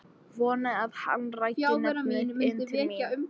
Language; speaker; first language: Icelandic; non-native, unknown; English